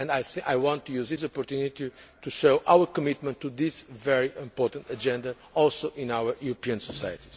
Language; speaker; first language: English; non-native, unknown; Portuguese